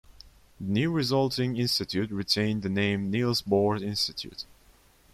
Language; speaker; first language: English; non-native, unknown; Turkish